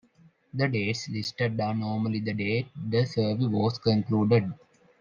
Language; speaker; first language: English; non-native, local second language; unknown